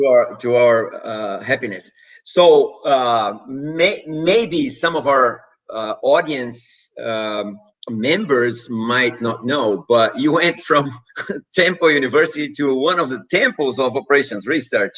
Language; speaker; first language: English; non-native, fluent; Portuguese